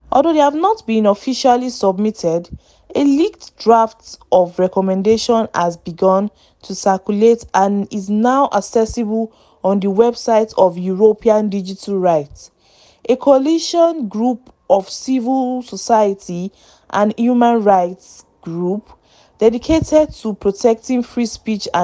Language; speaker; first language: English; non-native, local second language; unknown